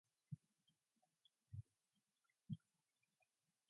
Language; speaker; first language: English; non-native, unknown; Mongolian